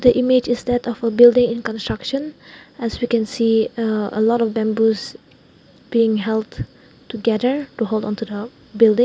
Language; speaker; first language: English; non-native, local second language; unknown